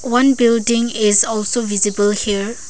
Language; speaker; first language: English; non-native, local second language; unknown